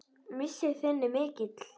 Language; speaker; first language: Icelandic; native; Icelandic